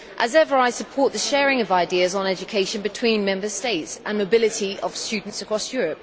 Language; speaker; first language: English; native; English